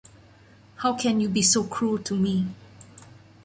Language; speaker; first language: English; non-native, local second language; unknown